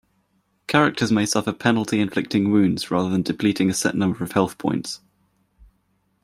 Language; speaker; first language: English; native; English